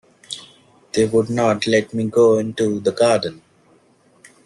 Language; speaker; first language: English; non-native, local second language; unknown